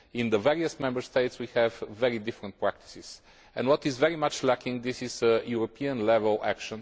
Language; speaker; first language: English; non-native, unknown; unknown